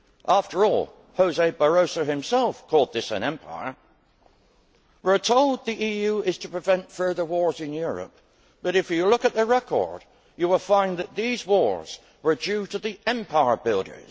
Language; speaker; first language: English; native; English